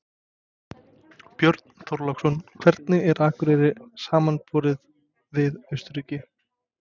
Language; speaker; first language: Icelandic; non-native, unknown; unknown